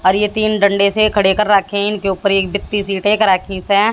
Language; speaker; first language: Hindi; native; Hindi